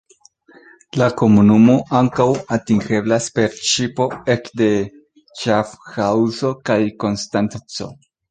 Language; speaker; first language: Esperanto; non-native, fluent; Spanish